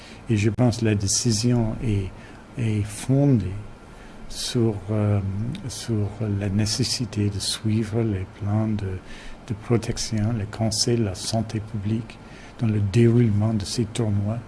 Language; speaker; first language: French; non-native, fluent; English